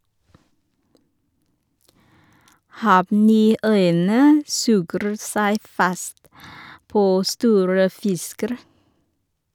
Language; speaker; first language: Norwegian; non-native, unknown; Vietnamese